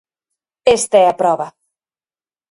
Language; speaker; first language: Galician; native; Galician